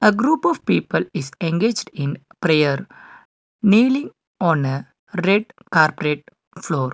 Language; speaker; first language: English; non-native, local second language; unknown